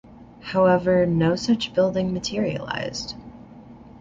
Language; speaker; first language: English; native; English